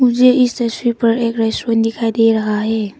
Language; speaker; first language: Hindi; early bilingual, other home language; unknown